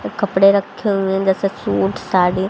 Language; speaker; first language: Hindi; native; Hindi